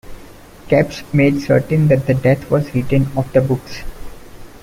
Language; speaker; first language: English; non-native, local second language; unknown